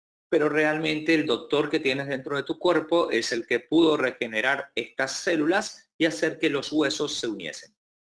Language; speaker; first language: Spanish; native; Spanish